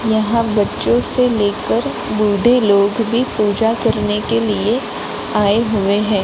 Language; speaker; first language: Hindi; non-native, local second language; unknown